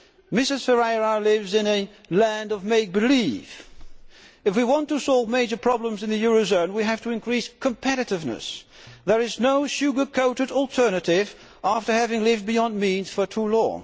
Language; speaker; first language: English; non-native, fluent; Dutch